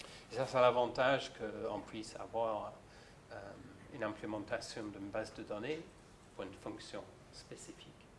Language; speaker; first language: French; non-native, fluent; English